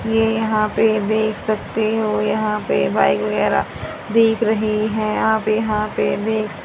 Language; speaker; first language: Hindi; native; Hindi